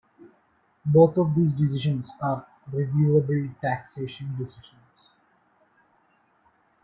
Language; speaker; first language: English; non-native, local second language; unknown